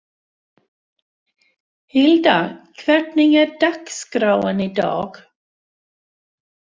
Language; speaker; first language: Icelandic; non-native, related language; Swedish